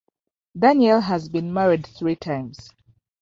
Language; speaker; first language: English; non-native, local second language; Ganda